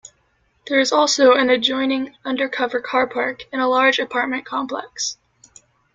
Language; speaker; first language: English; native; English